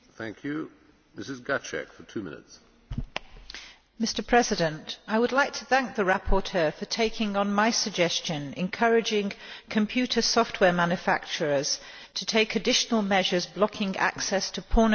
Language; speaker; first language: English; non-native, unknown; Polish